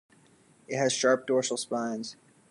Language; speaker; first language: English; native; English